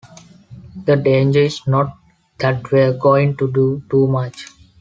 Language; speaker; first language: English; non-native, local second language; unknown